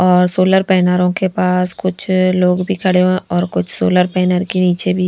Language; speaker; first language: Hindi; non-native, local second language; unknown